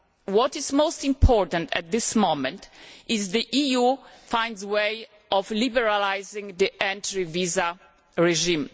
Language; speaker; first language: English; non-native, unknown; Polish